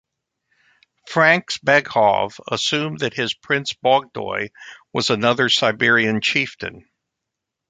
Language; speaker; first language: English; native; English